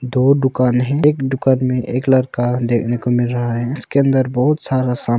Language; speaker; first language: Hindi; non-native, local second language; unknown